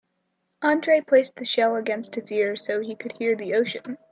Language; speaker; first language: English; native; English